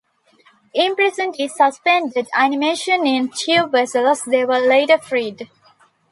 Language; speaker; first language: English; non-native, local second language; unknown